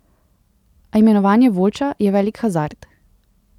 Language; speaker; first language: Slovenian; native; Slovenian